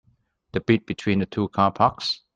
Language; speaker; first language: English; non-native, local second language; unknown